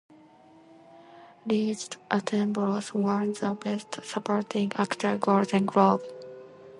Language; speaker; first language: English; non-native, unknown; Japanese